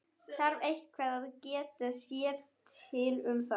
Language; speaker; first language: Icelandic; non-native, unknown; German